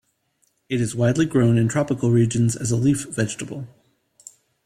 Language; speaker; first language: English; native; English